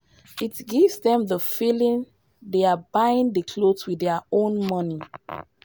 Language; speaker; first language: English; non-native, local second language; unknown